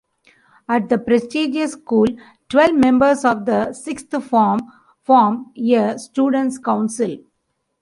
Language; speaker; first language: English; non-native, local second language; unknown